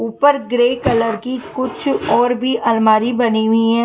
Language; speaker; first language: Hindi; non-native, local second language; Punjabi